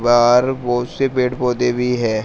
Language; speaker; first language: Hindi; native; Hindi